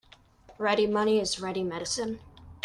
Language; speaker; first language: English; native; English